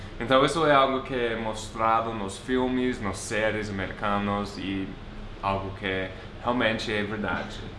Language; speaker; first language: Portuguese; non-native, fluent; English